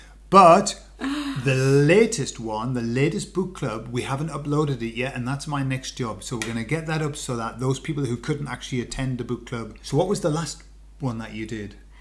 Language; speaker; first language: English; native; English